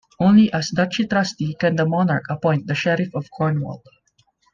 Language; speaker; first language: English; non-native, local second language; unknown